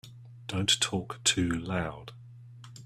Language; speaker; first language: English; native; English